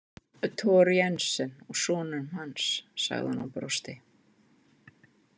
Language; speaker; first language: Icelandic; native; Icelandic